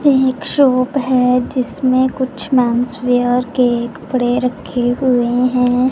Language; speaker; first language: Hindi; non-native, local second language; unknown